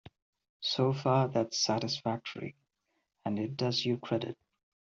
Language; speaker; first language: English; non-native, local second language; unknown